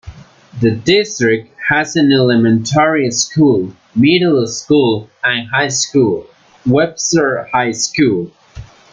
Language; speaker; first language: English; non-native, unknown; Spanish